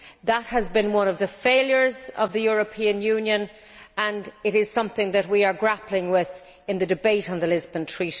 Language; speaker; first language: English; native; English